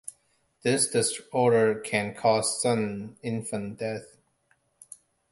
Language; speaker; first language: English; non-native, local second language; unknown